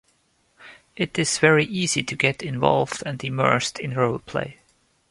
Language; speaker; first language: English; non-native, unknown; German